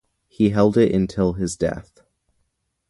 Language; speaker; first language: English; native; English